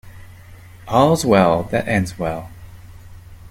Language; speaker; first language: English; native; English